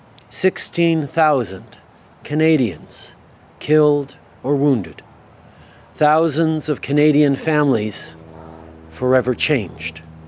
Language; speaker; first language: English; native; English